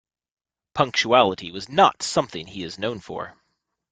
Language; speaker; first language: English; native; English